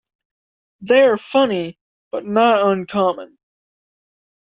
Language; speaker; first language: English; native; English